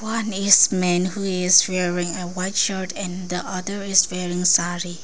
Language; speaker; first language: English; non-native, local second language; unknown